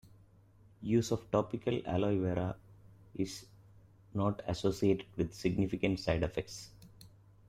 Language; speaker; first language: English; native; English